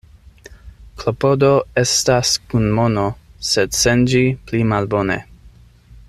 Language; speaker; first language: Esperanto; non-native, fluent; English